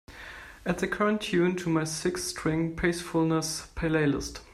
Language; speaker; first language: English; non-native, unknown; German